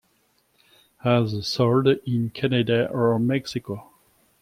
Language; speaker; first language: English; non-native, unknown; French